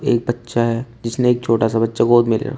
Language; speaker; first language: Hindi; native; Hindi